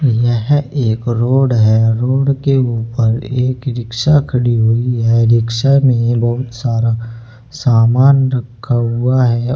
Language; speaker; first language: Hindi; native; Hindi